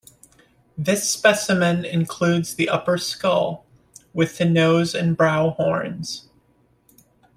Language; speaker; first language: English; native; English